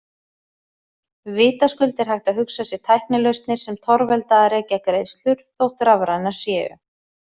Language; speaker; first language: Icelandic; native; Icelandic